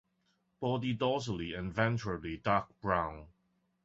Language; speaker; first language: English; non-native, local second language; Cantonese